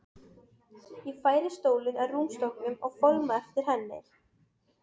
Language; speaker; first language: Icelandic; non-native, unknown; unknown